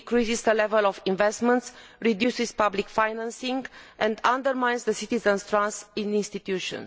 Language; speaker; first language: English; non-native, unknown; Romanian